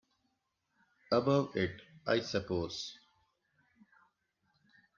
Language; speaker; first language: English; non-native, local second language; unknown